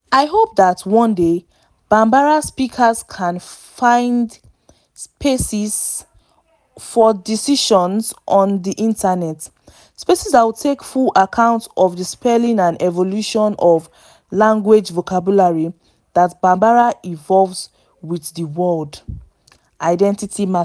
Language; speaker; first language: English; non-native, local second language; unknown